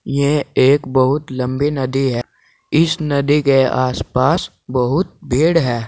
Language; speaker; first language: Hindi; native; Hindi